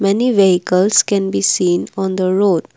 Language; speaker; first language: English; non-native, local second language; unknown